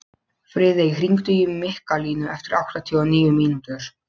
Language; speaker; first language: Icelandic; non-native, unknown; Polish